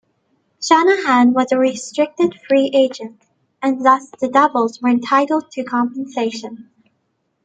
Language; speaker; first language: English; native; English